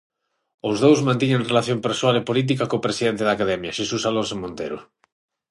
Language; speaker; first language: Galician; non-native, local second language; Spanish